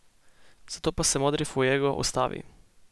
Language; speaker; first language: Slovenian; native; Slovenian